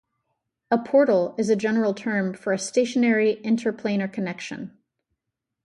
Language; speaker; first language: English; native; English